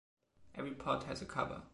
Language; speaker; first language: English; non-native, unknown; German